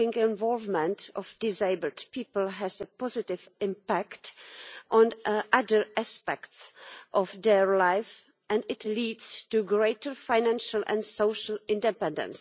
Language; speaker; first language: English; non-native, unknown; Czech